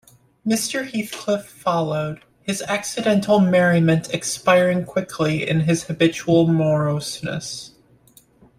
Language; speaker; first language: English; native; English